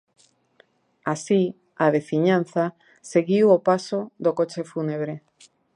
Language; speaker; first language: Galician; native; Galician